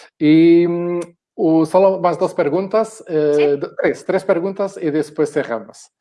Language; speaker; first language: Spanish; non-native, related language; Portuguese